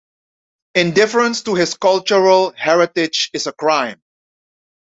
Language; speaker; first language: English; non-native, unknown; Dutch